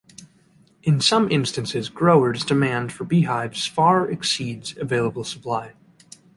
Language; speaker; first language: English; native; English